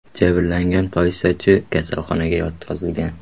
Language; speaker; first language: Uzbek; native; Uzbek